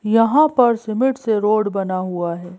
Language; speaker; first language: Hindi; native; Hindi